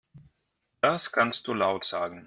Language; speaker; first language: German; non-native, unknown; Russian